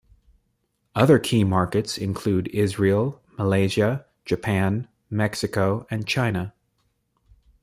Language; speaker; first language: English; native; English